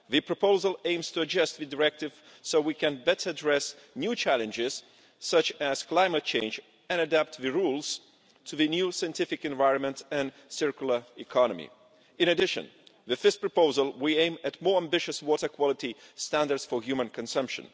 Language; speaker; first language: English; non-native, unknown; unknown